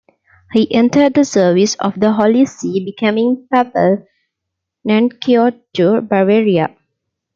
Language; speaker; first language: English; non-native, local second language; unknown